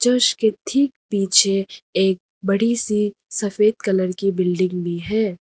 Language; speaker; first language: Hindi; non-native, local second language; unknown